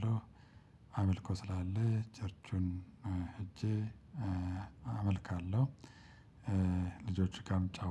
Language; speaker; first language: Amharic; non-native, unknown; Oromo